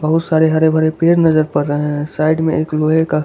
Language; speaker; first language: Hindi; non-native, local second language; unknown